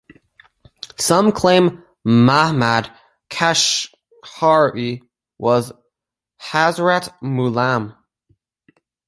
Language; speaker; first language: English; native; English